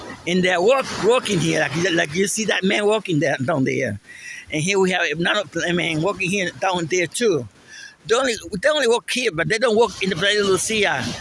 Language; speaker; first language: English; non-native, learner; Spanish